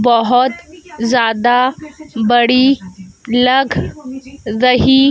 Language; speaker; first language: Hindi; native; Hindi